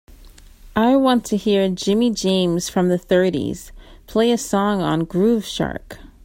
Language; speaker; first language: English; native; English